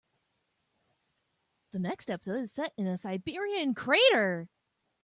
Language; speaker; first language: English; native; English